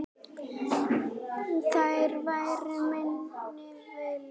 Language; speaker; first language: Icelandic; native; Icelandic